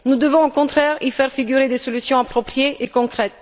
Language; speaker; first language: French; non-native, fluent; Bulgarian